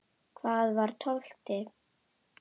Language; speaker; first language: Icelandic; non-native, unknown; Indonesian